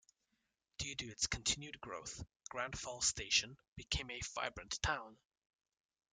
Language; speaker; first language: English; native; English